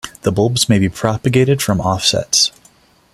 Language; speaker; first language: English; non-native, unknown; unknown